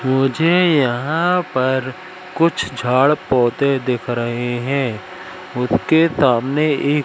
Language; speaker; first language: Hindi; native; Hindi